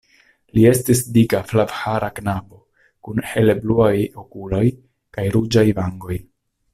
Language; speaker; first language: Esperanto; non-native, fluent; Italian